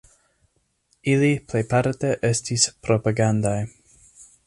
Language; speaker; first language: Esperanto; non-native, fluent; English